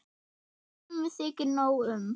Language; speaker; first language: Icelandic; non-native, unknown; German